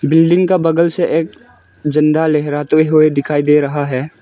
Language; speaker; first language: Hindi; early bilingual, other home language; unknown